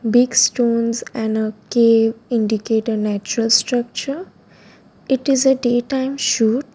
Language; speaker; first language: English; non-native, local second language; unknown